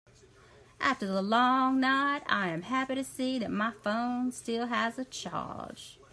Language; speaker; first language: English; native; English